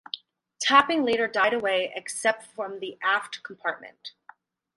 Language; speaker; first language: English; native; English